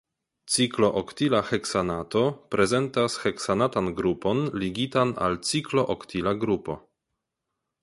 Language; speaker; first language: Esperanto; non-native, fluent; Polish